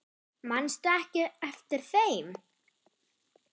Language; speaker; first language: Icelandic; non-native, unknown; German